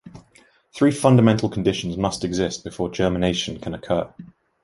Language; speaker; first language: English; native; English